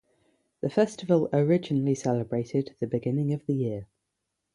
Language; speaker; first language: English; native; English